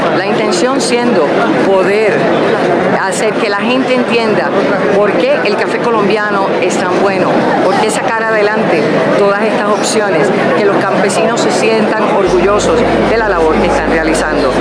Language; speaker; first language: Spanish; native; Spanish